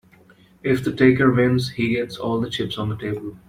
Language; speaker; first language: English; non-native, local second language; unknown